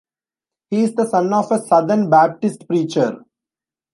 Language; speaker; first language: English; non-native, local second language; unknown